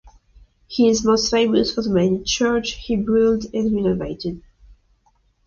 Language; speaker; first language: English; non-native, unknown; French